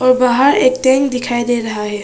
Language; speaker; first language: Hindi; non-native, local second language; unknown